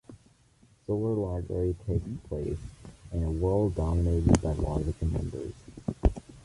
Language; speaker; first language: English; native; English